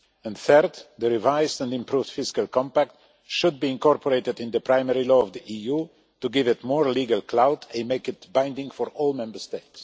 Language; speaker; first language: English; non-native, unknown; Polish